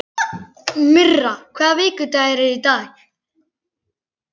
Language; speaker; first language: Icelandic; native; Icelandic